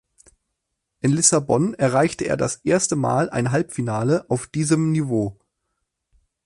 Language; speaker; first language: German; native; German